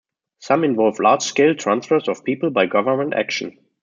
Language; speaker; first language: English; non-native, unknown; German